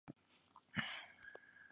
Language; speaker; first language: English; non-native, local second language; Fula